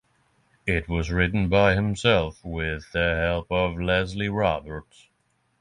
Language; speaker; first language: English; non-native, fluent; Norwegian